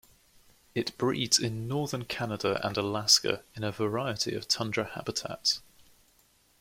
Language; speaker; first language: English; native; English